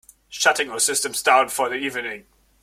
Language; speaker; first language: English; non-native, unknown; German